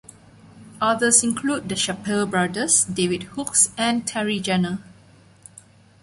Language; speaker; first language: English; non-native, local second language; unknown